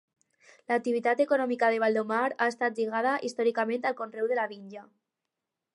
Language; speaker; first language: Catalan; non-native, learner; Spanish